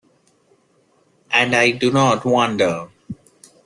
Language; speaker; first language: English; non-native, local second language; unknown